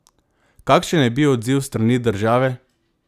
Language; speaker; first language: Slovenian; non-native, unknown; Macedonian